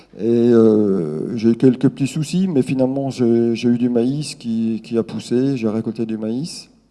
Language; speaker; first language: French; non-native, local second language; Swiss German